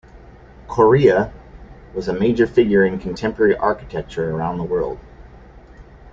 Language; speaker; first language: English; native; English